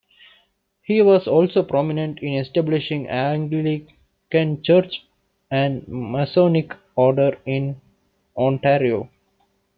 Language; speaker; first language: English; non-native, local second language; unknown